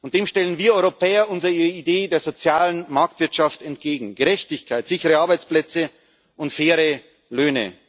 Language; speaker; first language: German; native; German